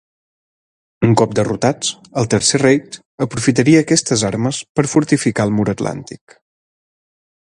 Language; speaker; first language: Catalan; native; Catalan